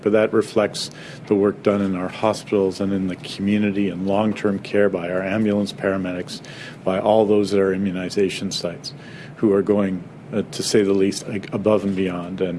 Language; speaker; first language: English; native; English